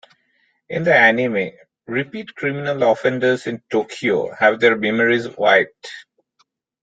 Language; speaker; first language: English; non-native, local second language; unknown